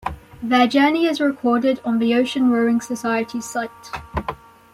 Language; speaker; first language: English; native; English